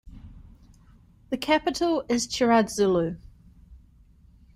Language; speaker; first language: English; native; English